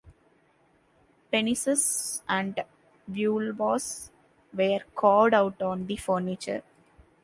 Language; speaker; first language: English; non-native, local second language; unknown